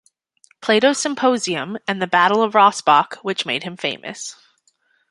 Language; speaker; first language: English; native; English